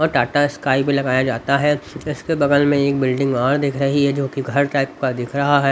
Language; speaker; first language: Hindi; native; Hindi